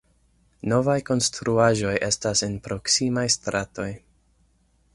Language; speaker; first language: Esperanto; non-native, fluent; English